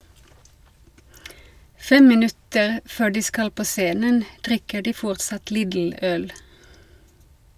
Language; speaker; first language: Norwegian; non-native, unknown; Finnish